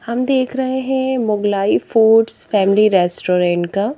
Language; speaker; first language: Hindi; native; Hindi